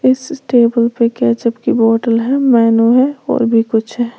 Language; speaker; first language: Hindi; native; Hindi